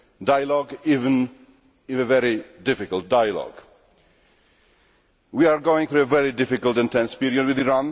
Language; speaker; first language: English; non-native, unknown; Polish